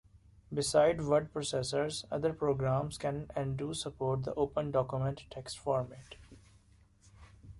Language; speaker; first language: English; non-native, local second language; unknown